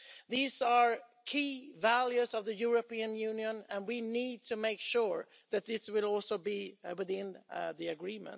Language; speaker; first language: English; non-native, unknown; Swedish